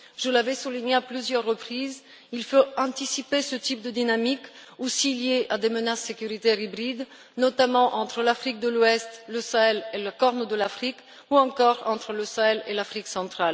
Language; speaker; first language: French; non-native, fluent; Bulgarian